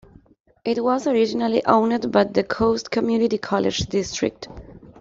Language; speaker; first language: English; non-native, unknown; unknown